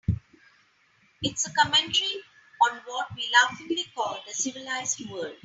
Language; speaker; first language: English; non-native, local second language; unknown